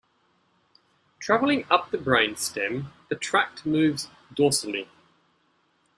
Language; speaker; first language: English; native; English